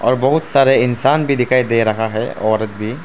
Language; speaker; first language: Hindi; non-native, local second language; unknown